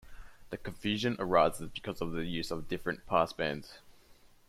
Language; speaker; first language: English; native; English